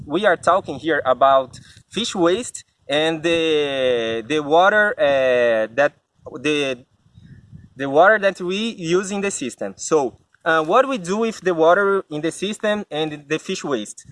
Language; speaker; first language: English; non-native, learner; Portuguese